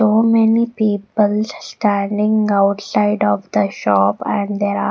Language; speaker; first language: English; non-native, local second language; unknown